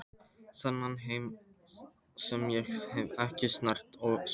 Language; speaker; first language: Icelandic; non-native, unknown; Polish